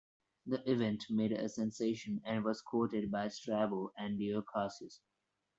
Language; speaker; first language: English; non-native, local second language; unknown